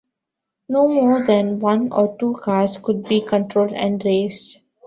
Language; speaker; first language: English; non-native, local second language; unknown